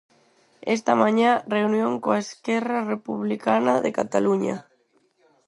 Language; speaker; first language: Galician; non-native, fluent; Spanish